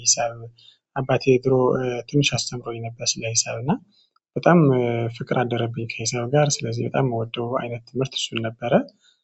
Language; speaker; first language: Amharic; non-native, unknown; Tigrinya